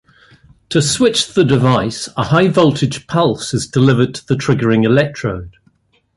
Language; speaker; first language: English; native; English